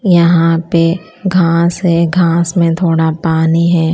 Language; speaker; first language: Hindi; non-native, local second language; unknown